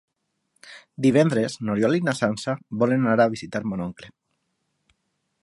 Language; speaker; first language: Catalan; non-native, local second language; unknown